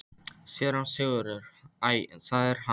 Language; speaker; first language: Icelandic; non-native, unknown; Polish